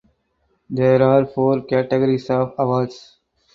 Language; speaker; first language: English; non-native, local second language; Tamil